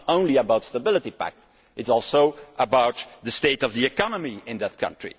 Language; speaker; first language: English; non-native, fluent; Dutch